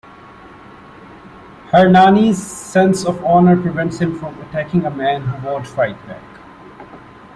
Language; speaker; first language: English; non-native, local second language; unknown